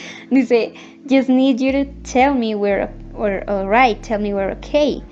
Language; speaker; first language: English; non-native, fluent; Spanish